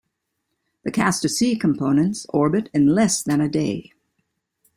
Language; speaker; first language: English; native; English